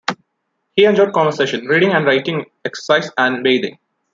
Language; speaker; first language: English; non-native, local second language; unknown